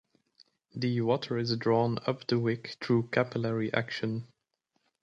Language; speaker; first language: English; native; English